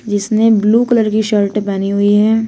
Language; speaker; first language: Hindi; native; Hindi